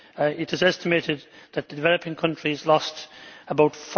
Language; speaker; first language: English; native; English